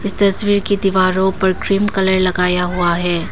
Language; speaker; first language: Hindi; non-native, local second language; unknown